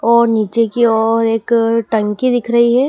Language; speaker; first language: Hindi; native; Hindi